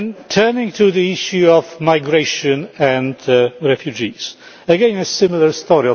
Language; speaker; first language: English; non-native, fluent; Polish